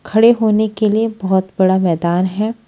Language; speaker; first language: Hindi; non-native, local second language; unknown